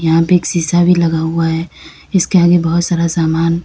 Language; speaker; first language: Hindi; native; Hindi